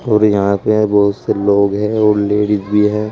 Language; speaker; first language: Hindi; native; Hindi